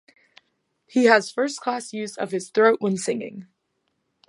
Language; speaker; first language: English; native; English